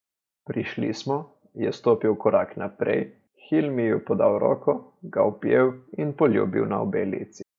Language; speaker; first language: Slovenian; native; Slovenian